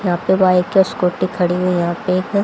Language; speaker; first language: Hindi; native; Hindi